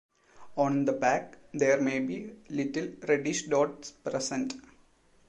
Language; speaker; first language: English; non-native, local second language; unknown